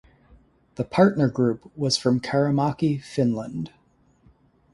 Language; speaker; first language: English; native; English